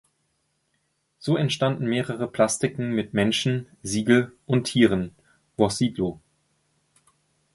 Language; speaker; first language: German; native; German